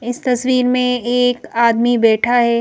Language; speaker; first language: Hindi; native; Hindi